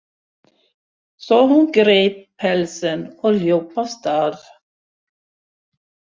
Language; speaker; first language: Icelandic; non-native, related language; Swedish